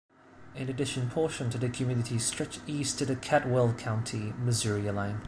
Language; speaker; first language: English; non-native, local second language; Cantonese